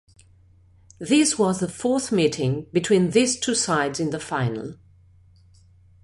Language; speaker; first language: English; non-native, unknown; Catalan